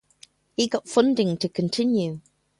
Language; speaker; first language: English; native; English